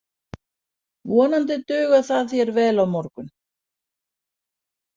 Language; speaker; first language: Icelandic; non-native, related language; Danish